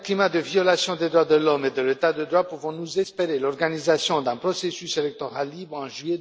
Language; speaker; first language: French; non-native, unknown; Romanian